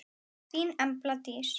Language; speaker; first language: Icelandic; native; Icelandic